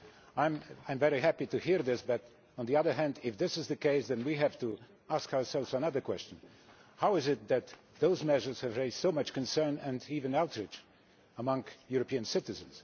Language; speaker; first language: English; non-native, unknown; Polish